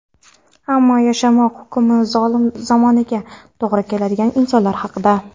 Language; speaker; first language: Uzbek; non-native, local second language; Kara-Kalpak